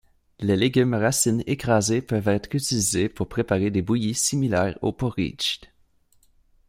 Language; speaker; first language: French; native; French